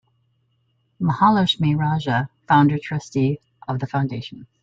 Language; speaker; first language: English; native; English